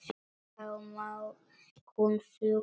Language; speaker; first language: Icelandic; non-native, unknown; Polish